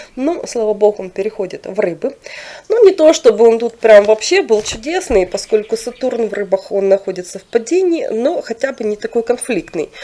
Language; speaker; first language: Russian; non-native, local second language; Ukrainian